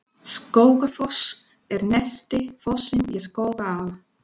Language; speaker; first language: Icelandic; non-native, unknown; Spanish